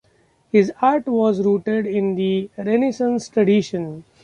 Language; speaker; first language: English; non-native, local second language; Marathi